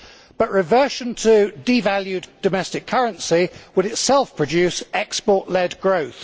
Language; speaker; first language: English; native; English